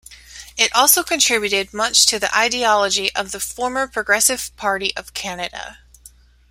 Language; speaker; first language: English; native; English